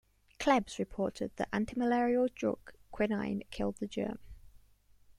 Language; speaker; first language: English; native; English